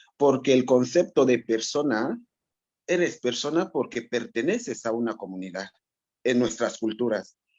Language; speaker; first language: Spanish; non-native, local second language; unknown